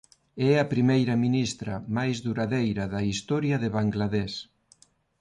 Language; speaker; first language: Galician; non-native, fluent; Spanish